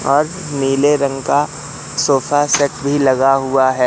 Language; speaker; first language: Hindi; native; Hindi